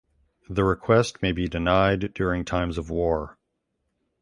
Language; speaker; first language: English; native; English